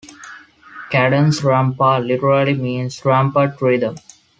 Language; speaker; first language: English; non-native, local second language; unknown